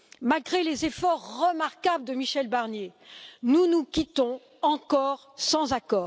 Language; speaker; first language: French; native; French